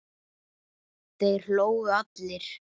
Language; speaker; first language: Icelandic; native; Icelandic